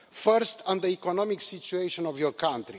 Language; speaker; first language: English; non-native, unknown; Romanian